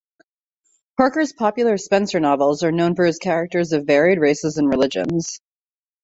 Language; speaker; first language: English; native; English